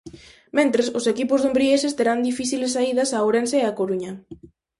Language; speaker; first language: Galician; native; Galician